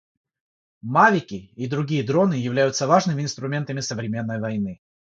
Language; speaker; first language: Russian; non-native, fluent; Georgian